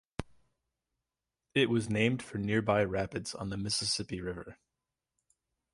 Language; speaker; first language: English; native; English